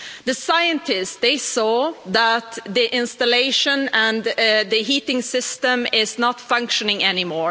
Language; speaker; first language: English; non-native, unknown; Swedish